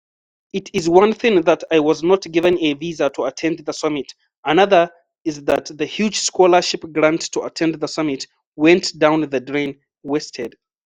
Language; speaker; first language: English; non-native, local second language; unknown